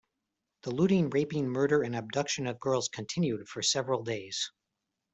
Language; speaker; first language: English; native; English